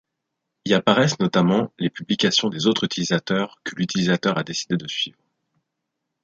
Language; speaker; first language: French; native; French